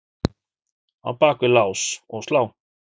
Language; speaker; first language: Icelandic; native; Icelandic